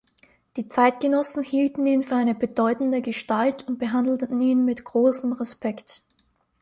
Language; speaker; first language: German; native; German